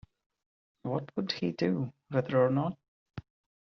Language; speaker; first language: English; non-native, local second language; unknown